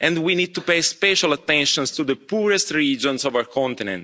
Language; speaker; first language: English; non-native, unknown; Italian